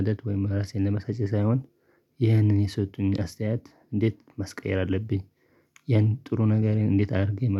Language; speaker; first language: Amharic; non-native, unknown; Tigrinya